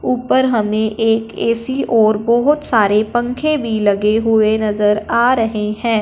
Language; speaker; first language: Hindi; non-native, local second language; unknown